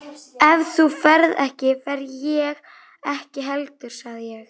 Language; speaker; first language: Icelandic; native; Icelandic